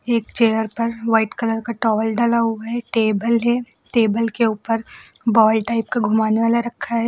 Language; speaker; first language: Hindi; native; Hindi